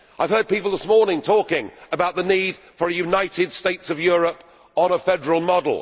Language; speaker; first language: English; native; English